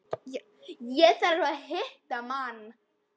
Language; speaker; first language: Icelandic; non-native, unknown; Polish